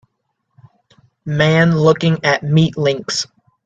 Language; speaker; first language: English; native; English